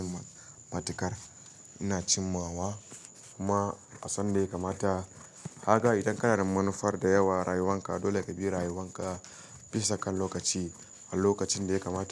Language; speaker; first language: Hausa; native; Hausa